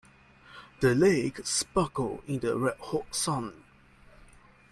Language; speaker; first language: English; non-native, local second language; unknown